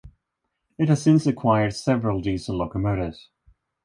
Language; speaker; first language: English; non-native, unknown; Swedish